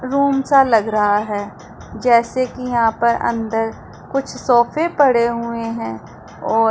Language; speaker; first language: Hindi; non-native, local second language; Punjabi